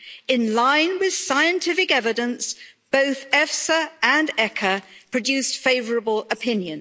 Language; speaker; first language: English; native; English